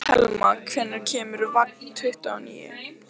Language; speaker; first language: Icelandic; non-native, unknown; Lithuanian